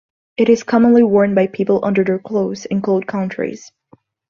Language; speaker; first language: English; non-native, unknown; Portuguese